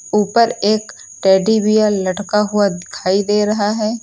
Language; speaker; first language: Hindi; native; Hindi